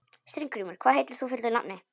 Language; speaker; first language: Icelandic; non-native, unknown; Polish